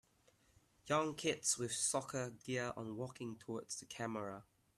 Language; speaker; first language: English; non-native, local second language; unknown